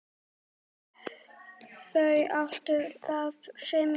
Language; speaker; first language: Icelandic; native; Icelandic